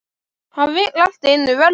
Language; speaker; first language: Icelandic; native; Icelandic